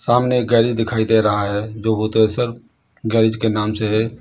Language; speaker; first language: Hindi; native; Hindi